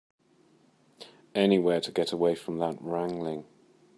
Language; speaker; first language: English; native; English